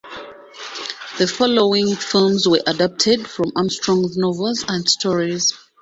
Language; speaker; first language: English; non-native, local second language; Ganda